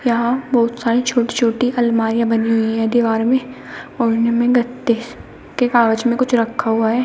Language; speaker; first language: Hindi; native; Hindi